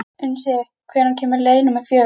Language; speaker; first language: Icelandic; native; Icelandic